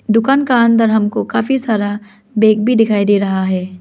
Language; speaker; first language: Hindi; non-native, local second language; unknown